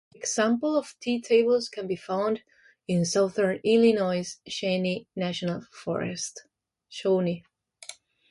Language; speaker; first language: English; non-native, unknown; Spanish